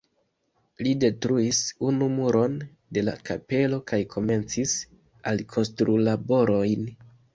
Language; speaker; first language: Esperanto; non-native, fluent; Kinyarwanda